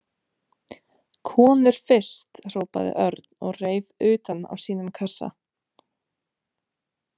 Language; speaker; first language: Icelandic; non-native, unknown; Romanian